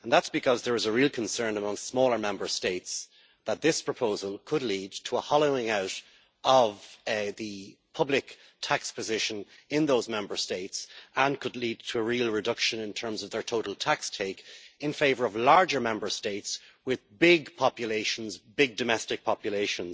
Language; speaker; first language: English; native; English